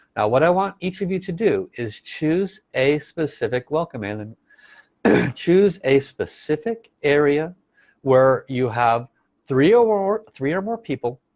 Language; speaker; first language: English; native; English